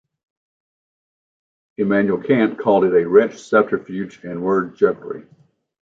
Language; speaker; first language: English; native; English